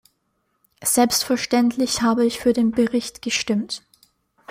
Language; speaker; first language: German; native; German